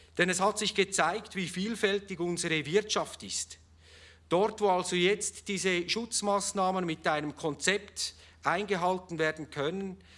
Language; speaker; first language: German; native; German